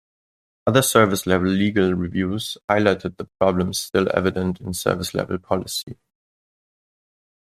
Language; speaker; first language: English; non-native, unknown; German